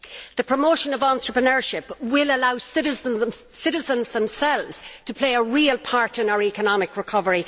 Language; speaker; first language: English; native; English